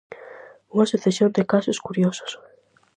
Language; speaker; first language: Galician; native; Galician